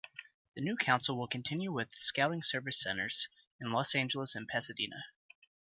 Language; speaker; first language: English; native; English